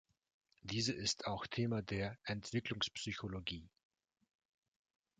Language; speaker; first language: German; non-native, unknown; Russian